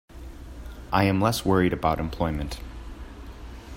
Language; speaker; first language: English; native; English